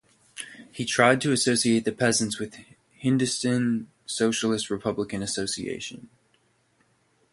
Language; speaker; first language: English; native; English